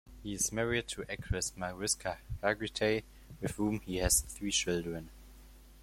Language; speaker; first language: English; non-native, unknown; German